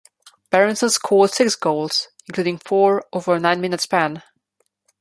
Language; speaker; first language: English; non-native, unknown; Slovenian